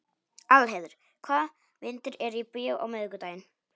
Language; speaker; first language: Icelandic; non-native, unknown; Polish